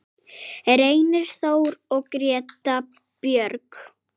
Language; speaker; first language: Icelandic; native; Icelandic